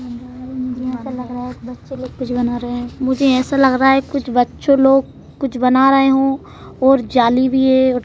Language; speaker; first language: Hindi; native; Hindi